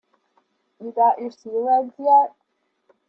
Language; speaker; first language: English; native; English